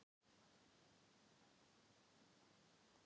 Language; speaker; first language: Icelandic; non-native, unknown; Thai